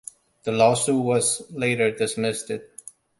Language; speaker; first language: English; non-native, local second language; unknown